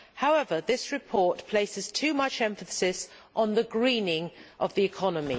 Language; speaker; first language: English; native; English